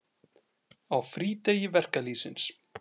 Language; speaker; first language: Icelandic; native; Icelandic